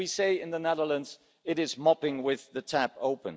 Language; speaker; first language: English; non-native, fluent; Dutch